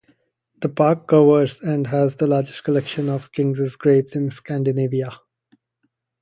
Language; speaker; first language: English; non-native, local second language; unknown